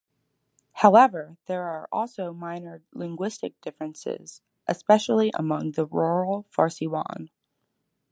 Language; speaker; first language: English; native; English